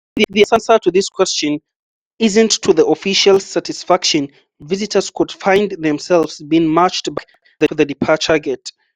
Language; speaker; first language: English; non-native, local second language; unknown